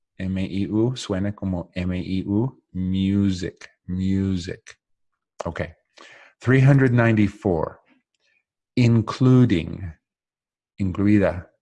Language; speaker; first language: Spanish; non-native, learner; English